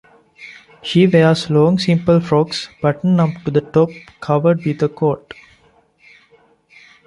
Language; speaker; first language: English; non-native, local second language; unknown